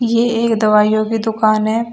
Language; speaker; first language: Hindi; native; Hindi